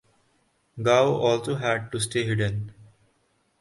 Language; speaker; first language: English; non-native, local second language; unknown